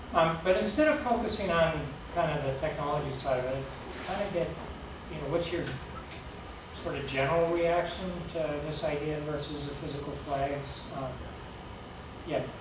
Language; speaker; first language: English; native; English